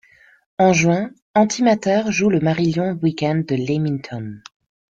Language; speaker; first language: French; non-native, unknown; Spanish